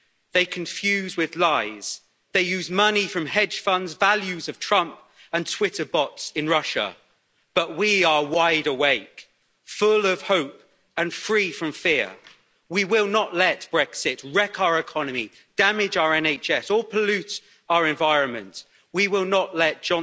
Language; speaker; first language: English; native; English